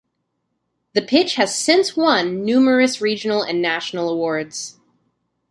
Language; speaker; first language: English; native; English